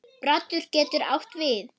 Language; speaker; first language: Icelandic; non-native, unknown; German